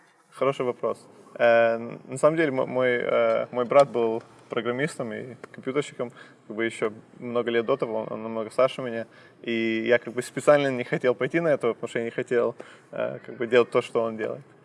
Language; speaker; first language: Russian; early bilingual, heritage; Russian